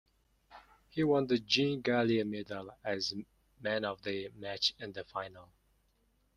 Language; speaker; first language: English; non-native, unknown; Mongolian